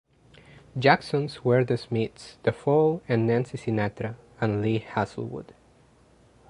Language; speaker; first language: English; non-native, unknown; Spanish